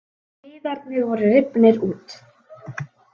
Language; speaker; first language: Icelandic; native; Icelandic